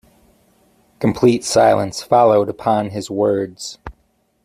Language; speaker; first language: English; native; English